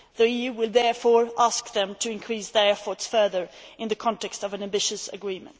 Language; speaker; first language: English; non-native, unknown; Swedish